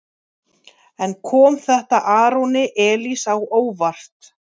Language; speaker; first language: Icelandic; native; Icelandic